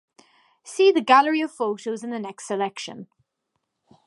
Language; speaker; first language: English; native; English